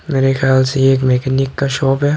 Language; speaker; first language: Hindi; non-native, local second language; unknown